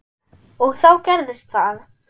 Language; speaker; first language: Icelandic; non-native, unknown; German